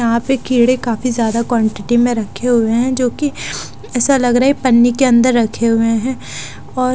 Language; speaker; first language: Hindi; non-native, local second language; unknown